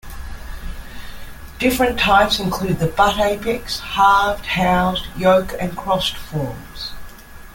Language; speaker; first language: English; native; English